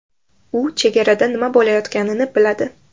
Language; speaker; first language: Uzbek; native; Uzbek